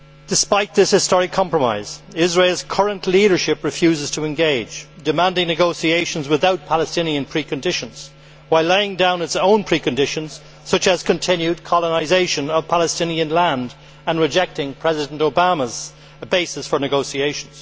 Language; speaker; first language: English; native; English